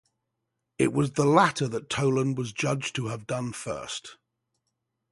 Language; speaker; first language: English; native; English